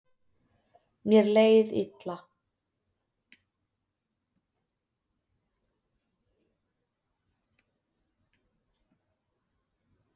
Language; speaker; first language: Icelandic; native; Icelandic